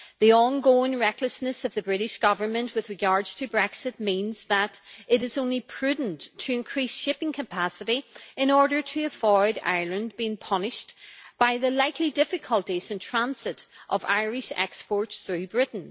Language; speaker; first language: English; native; English